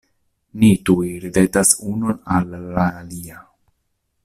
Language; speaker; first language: Esperanto; non-native, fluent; Italian